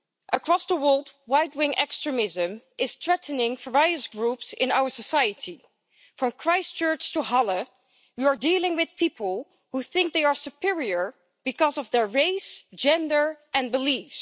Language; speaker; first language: English; non-native, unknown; Dutch